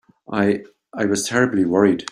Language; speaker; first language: English; native; English